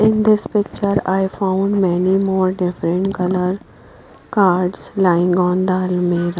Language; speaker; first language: English; non-native, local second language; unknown